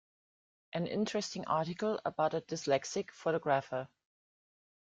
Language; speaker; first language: English; non-native, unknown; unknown